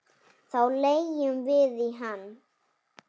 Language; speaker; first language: Icelandic; native; Icelandic